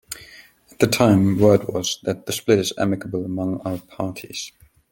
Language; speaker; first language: English; non-native, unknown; German